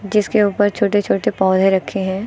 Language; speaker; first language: Hindi; native; Hindi